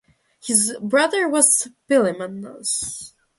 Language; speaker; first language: English; non-native, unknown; Russian